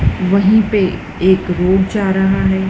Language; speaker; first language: Hindi; native; Hindi